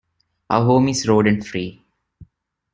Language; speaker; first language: English; non-native, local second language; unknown